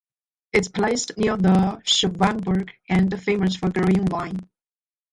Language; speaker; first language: English; non-native, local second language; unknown